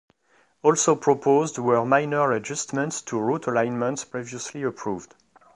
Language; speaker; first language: English; non-native, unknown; French